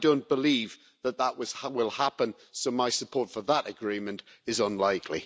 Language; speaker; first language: English; native; English